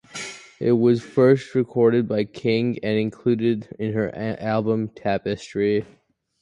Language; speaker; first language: English; native; English